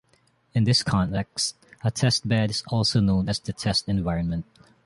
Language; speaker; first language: English; non-native, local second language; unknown